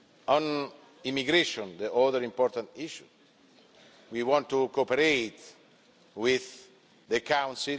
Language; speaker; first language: English; non-native, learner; Italian